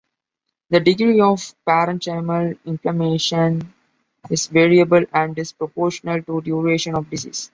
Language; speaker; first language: English; non-native, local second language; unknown